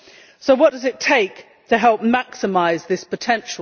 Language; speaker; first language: English; native; English